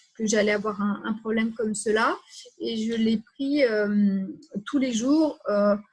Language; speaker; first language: French; native; French